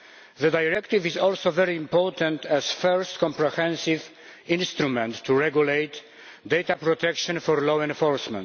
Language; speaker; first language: English; non-native, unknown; Polish